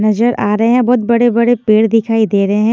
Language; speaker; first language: Hindi; native; Hindi